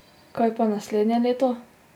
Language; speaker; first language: Slovenian; native; Slovenian